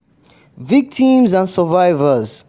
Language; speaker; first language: English; non-native, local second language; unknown